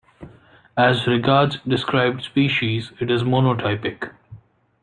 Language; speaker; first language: English; non-native, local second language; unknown